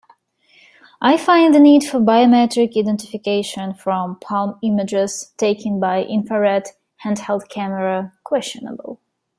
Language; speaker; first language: English; native; English